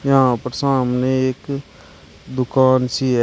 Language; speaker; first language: Hindi; native; Hindi